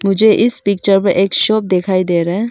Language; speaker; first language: Hindi; non-native, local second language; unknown